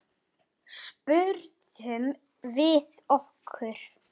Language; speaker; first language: Icelandic; native; Icelandic